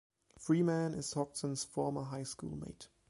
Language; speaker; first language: English; non-native, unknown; German